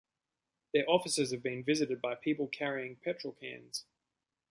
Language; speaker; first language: English; native; English